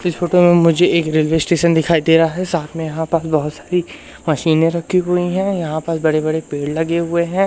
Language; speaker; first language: Hindi; native; Hindi